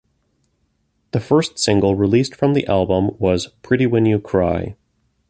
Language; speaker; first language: English; native; English